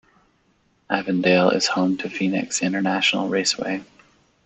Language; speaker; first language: English; native; English